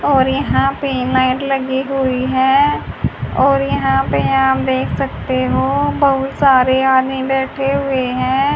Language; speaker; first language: Hindi; native; Hindi